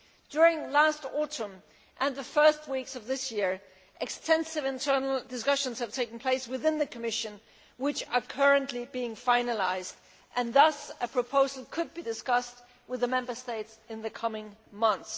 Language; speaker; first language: English; non-native, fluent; Danish